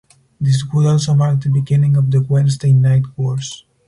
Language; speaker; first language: English; non-native, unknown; Spanish